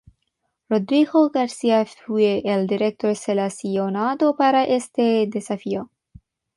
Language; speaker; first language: Spanish; non-native, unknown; Bangla